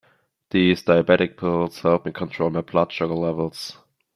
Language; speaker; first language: English; non-native, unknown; German